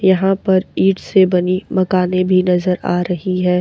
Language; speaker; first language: Hindi; native; Hindi